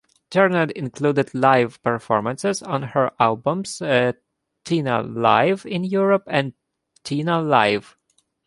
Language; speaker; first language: English; non-native, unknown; Ukrainian